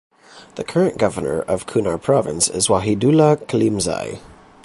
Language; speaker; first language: English; native; English